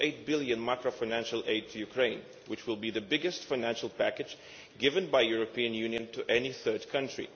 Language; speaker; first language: English; non-native, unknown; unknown